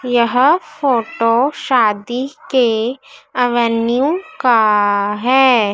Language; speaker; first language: Hindi; native; Hindi